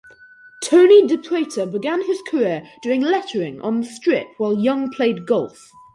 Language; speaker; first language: English; native; English